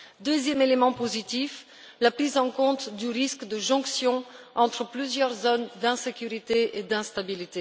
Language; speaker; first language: French; non-native, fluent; Bulgarian